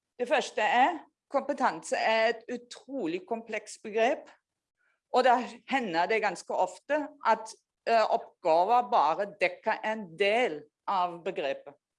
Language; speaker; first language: Norwegian; non-native, fluent; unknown